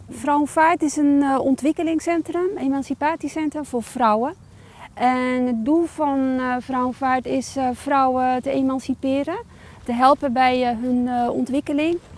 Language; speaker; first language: Dutch; early bilingual, other home language; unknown